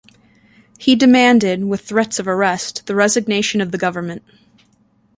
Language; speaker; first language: English; native; English